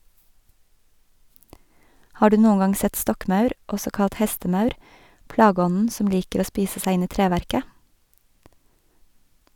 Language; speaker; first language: Norwegian; native; Norwegian